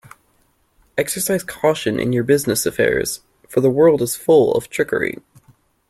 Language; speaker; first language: English; native; English